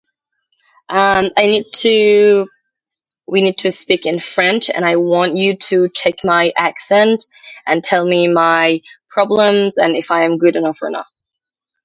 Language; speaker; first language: English; native; English